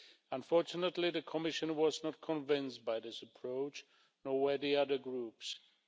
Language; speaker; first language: English; non-native, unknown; Czech